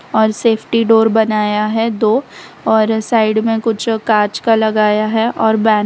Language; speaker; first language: Hindi; non-native, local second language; Gujarati